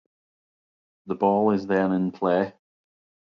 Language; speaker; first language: English; native; English